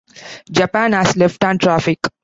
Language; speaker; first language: English; non-native, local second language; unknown